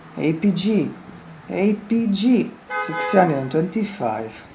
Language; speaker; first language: English; non-native, fluent; Italian